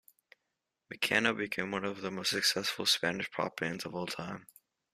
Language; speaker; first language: English; native; English